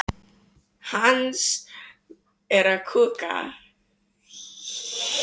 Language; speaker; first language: Icelandic; native; Icelandic